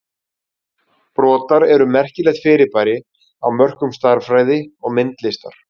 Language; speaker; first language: Icelandic; native; Icelandic